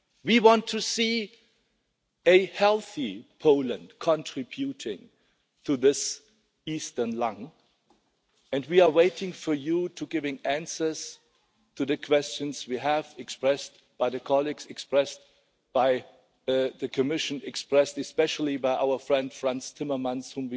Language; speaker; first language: English; non-native, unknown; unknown